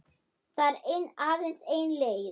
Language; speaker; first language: Icelandic; non-native, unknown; German